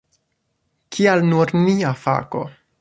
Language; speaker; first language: Esperanto; non-native, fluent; English